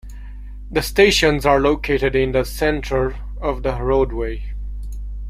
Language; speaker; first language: English; non-native, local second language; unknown